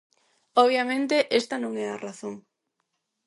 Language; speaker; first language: Galician; non-native, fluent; Spanish